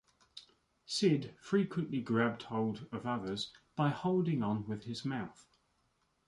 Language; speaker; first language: English; native; English